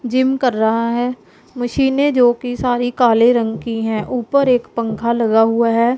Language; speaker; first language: Hindi; non-native, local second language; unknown